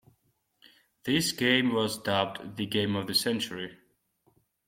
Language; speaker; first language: English; non-native, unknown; Georgian